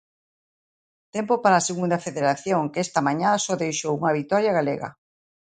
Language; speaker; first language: Galician; native; Galician